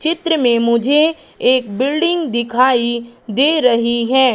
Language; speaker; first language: Hindi; native; Hindi